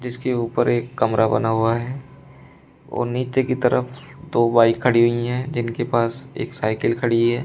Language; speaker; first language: Hindi; native; Hindi